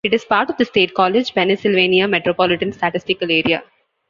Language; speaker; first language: English; non-native, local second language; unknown